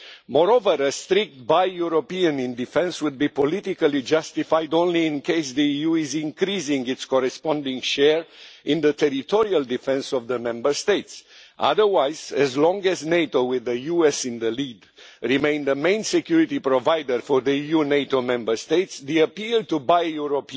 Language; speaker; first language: English; non-native, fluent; Romanian